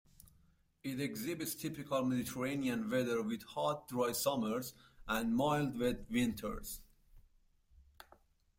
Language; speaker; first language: English; native; English